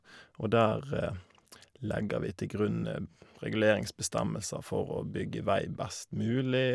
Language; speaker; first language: Norwegian; native; Norwegian